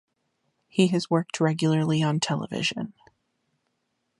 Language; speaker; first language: English; native; English